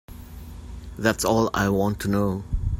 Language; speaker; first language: English; non-native, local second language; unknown